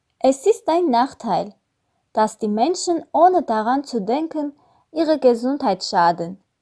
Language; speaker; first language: German; non-native, learner; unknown